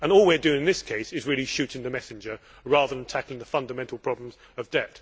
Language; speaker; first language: English; native; English